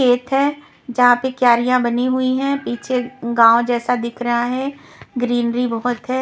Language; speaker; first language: Hindi; non-native, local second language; Punjabi